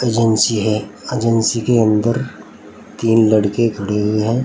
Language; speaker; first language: Hindi; native; Hindi